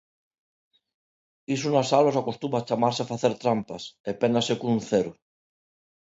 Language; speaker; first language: Galician; non-native, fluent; Spanish